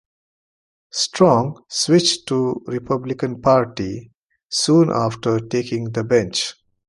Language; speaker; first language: English; non-native, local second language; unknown